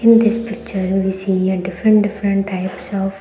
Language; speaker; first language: English; non-native, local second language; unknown